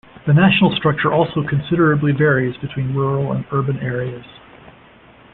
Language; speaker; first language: English; native; English